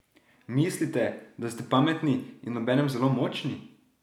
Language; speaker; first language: Slovenian; native; Slovenian